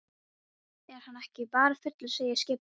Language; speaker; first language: Icelandic; non-native, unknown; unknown